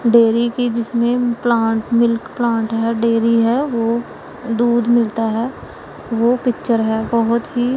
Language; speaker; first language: Hindi; non-native, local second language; Punjabi